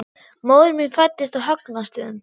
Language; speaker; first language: Icelandic; non-native, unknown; German